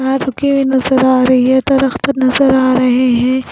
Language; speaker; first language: Hindi; non-native, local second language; Punjabi